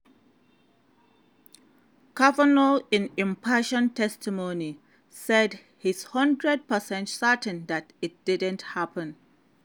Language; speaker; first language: English; non-native, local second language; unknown